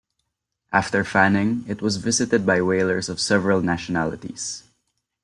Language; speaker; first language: English; non-native, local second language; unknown